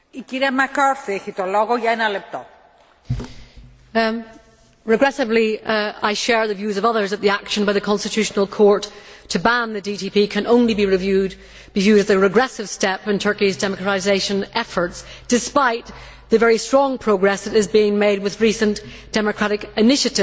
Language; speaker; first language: English; native; English